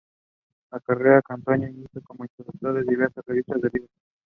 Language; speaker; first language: English; non-native, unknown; Spanish